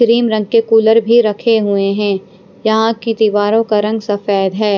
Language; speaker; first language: Hindi; non-native, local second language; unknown